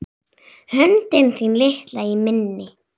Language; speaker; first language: Icelandic; native; Icelandic